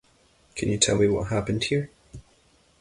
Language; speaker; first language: English; native; English